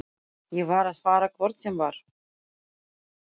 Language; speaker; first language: Icelandic; non-native, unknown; Russian